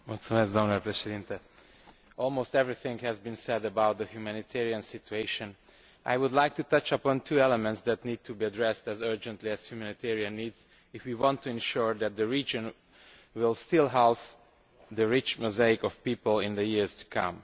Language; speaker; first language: English; non-native, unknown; Romanian